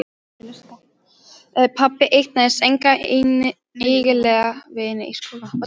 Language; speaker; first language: Icelandic; non-native, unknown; Polish